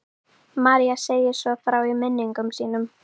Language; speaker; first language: Icelandic; native; Icelandic